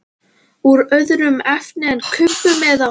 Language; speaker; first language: Icelandic; non-native, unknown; Latvian